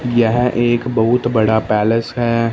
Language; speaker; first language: Hindi; non-native, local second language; Punjabi